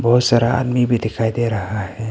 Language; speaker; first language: Hindi; non-native, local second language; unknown